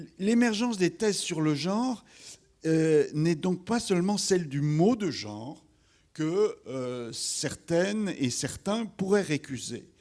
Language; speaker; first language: French; native; French